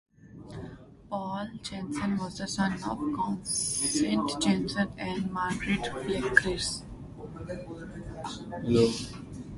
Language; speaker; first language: English; non-native, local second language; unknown